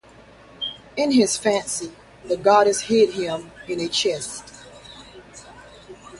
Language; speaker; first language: English; native; English